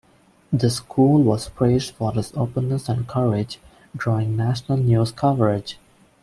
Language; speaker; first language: English; non-native, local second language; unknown